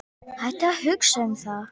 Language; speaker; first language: Icelandic; native; Icelandic